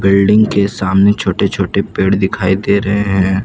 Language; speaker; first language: Hindi; non-native, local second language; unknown